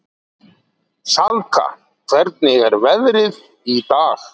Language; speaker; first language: Icelandic; native; Icelandic